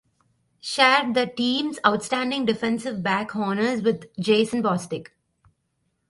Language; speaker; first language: English; non-native, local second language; Tamil